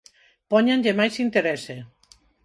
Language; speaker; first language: Galician; non-native, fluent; Spanish